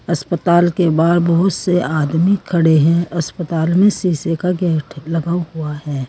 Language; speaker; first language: Hindi; native; Hindi